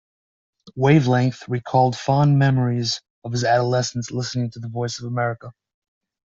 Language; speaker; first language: English; native; English